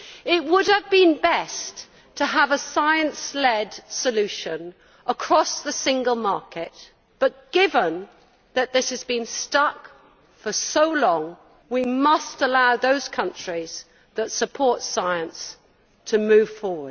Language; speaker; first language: English; native; English